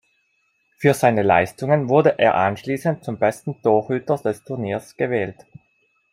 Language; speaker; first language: German; non-native, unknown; Italian